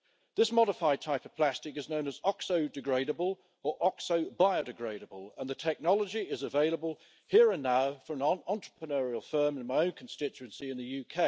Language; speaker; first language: English; native; English